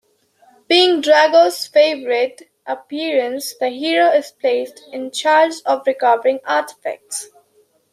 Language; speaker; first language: English; non-native, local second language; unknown